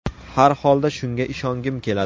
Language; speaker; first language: Uzbek; native; Uzbek